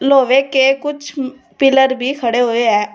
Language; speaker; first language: Hindi; native; Hindi